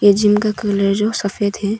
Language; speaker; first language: Hindi; non-native, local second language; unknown